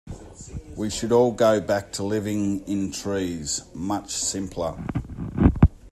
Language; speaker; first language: English; native; English